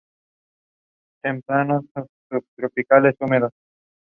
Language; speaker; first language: English; non-native, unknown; Spanish